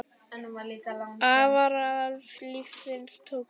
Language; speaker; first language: Icelandic; native; Icelandic